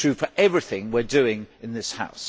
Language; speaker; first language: English; native; English